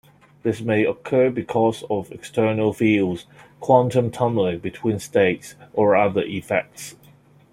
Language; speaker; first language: English; non-native, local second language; Cantonese